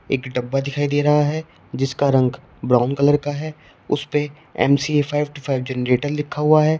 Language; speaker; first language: Hindi; native; Hindi